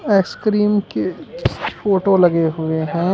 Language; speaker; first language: Hindi; native; Hindi